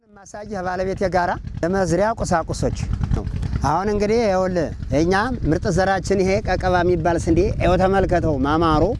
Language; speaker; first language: Amharic; native; Amharic